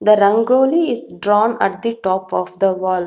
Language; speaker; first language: English; non-native, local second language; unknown